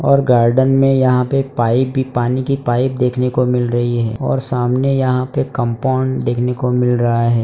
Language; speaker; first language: Hindi; non-native, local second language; Gujarati